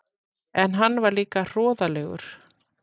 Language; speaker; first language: Icelandic; native; Icelandic